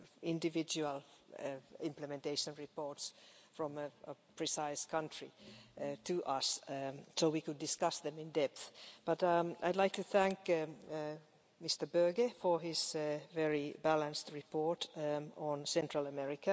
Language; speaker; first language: English; non-native, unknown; Finnish